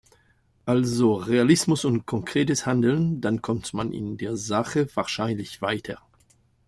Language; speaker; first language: German; non-native, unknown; French